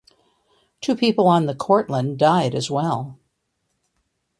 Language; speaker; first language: English; native; English